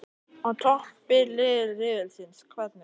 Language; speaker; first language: Icelandic; native; Icelandic